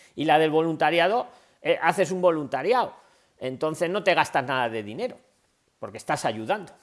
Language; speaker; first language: Spanish; native; Spanish